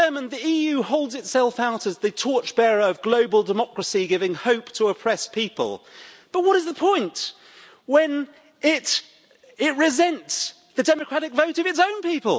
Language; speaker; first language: English; native; English